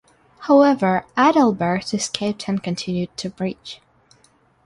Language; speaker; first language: English; non-native, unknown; Russian